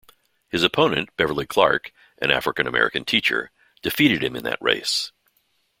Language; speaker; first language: English; native; English